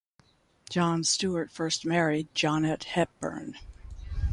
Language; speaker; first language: English; native; English